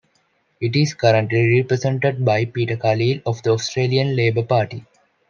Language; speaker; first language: English; non-native, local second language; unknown